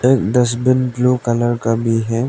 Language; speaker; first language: Hindi; non-native, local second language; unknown